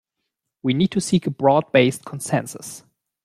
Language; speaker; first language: English; non-native, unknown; German